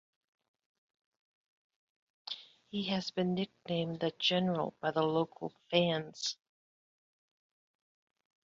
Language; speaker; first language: English; native; English